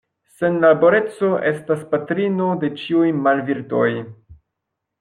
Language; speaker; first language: Esperanto; non-native, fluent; French